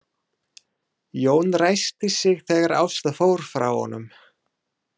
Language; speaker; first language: Icelandic; non-native, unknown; English